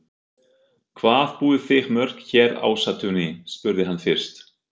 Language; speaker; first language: Icelandic; non-native, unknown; German